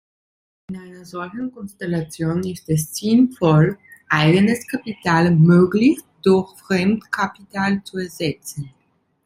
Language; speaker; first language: German; non-native, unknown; Italian